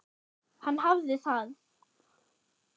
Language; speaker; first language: Icelandic; non-native, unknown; German